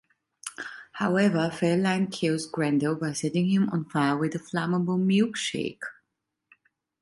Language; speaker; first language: English; non-native, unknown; Italian